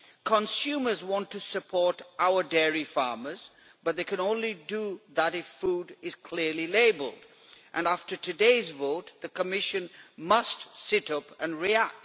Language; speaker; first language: English; native; English